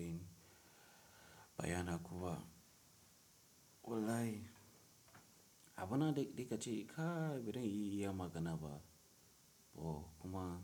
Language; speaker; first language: Hausa; non-native, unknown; Tiv